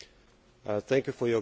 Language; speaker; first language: English; non-native, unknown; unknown